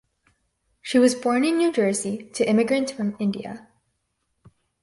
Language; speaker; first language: English; native; English